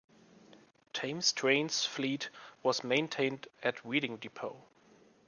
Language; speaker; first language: English; non-native, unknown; German